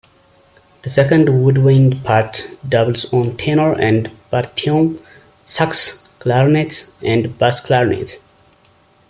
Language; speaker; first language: English; non-native, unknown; Amharic